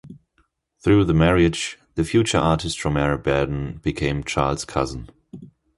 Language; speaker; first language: English; non-native, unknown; German